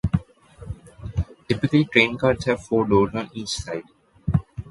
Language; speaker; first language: English; non-native, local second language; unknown